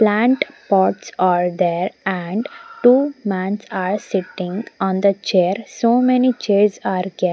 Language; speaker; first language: English; non-native, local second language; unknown